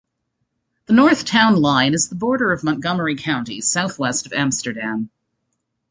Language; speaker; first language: English; native; English